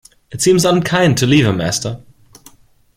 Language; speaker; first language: English; non-native, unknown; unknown